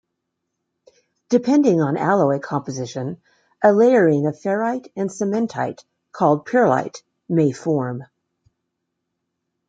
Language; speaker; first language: English; native; English